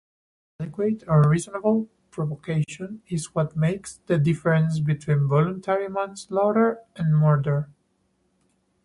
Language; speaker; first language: English; non-native, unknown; Spanish